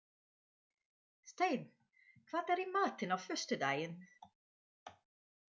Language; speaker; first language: Icelandic; non-native, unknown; Dutch